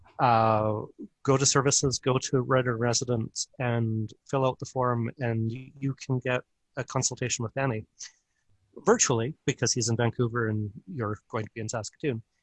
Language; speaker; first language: English; native; English